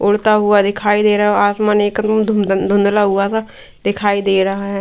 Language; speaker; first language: Hindi; native; Hindi